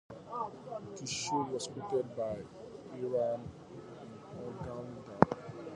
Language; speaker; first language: English; native; English